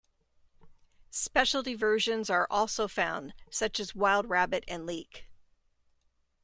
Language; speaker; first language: English; native; English